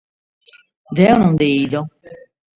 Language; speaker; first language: Sardinian; native; Sardinian